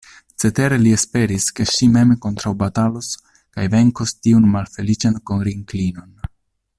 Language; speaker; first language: Esperanto; non-native, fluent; Italian